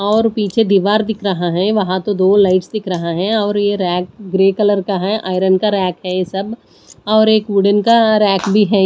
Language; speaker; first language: Hindi; non-native, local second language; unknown